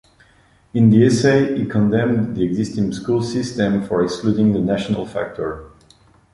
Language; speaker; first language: English; non-native, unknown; French